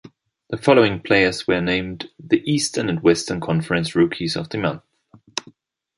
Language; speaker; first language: English; non-native, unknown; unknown